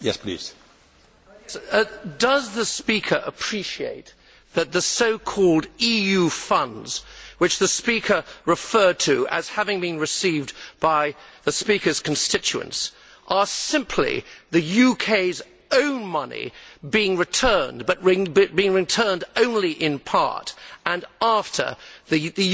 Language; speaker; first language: English; native; English